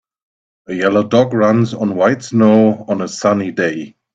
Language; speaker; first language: English; non-native, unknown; German